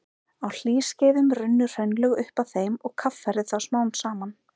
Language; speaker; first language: Icelandic; native; Icelandic